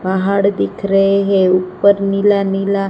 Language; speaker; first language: Hindi; non-native, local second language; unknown